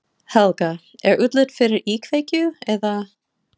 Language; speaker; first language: Icelandic; non-native, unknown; English